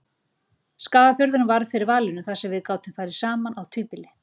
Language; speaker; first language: Icelandic; native; Icelandic